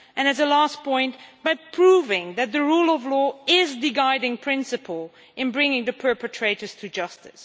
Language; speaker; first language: English; non-native, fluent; Dutch